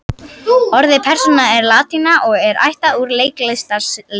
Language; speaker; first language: Icelandic; native; Icelandic